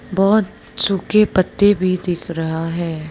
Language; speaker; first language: Hindi; non-native, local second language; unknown